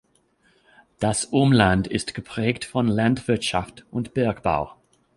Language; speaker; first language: German; non-native, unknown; English